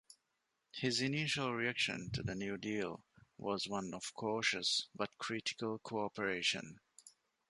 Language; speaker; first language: English; non-native, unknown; Divehi